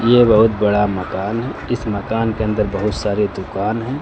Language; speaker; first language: Hindi; native; Hindi